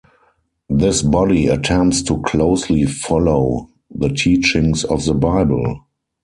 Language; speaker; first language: English; non-native, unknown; German